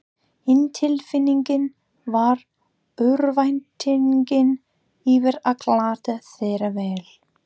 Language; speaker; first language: Icelandic; non-native, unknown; English